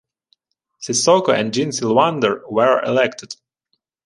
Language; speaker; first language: English; non-native, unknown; Ukrainian